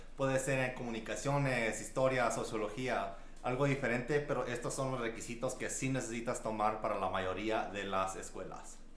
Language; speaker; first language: Spanish; early bilingual, heritage; Spanish